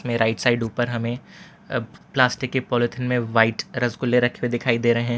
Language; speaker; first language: Hindi; non-native, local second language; Gujarati